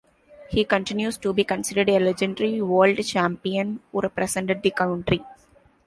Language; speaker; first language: English; non-native, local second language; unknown